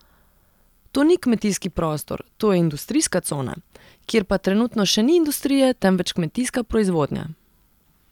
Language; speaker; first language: Slovenian; non-native, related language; Serbian